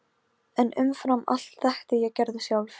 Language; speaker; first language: Icelandic; non-native, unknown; Polish